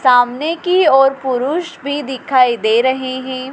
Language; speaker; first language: Hindi; native; Hindi